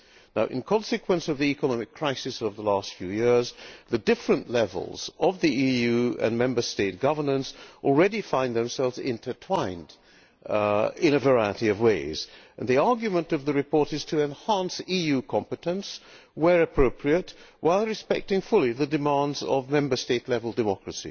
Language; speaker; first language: English; non-native, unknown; Hungarian